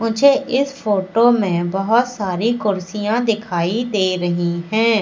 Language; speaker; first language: Hindi; native; Hindi